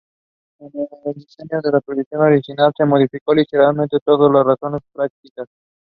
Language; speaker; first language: English; non-native, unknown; Spanish